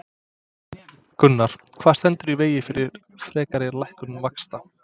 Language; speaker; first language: Icelandic; non-native, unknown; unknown